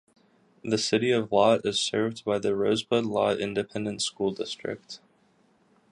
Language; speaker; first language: English; native; English